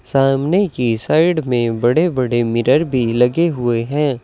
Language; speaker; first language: Hindi; native; Hindi